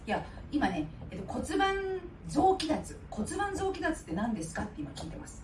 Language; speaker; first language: Japanese; native; Japanese